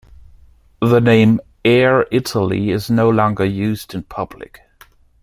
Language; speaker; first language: English; non-native, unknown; German